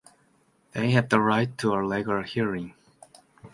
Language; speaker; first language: English; non-native, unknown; Japanese